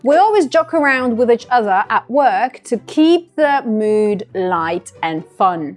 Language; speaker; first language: English; non-native, fluent; Russian